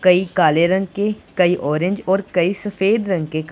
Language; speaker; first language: Hindi; non-native, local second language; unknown